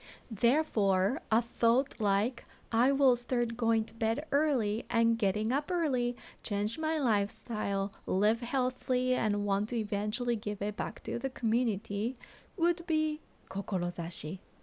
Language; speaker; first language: English; non-native, fluent; Japanese